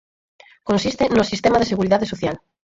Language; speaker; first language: Galician; native; Galician